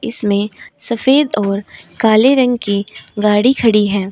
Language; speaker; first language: Hindi; native; Hindi